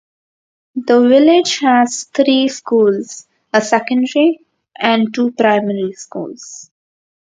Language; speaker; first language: English; non-native, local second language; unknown